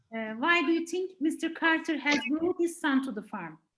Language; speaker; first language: English; non-native, fluent; Turkish